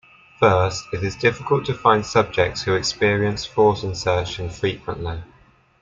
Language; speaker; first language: English; native; English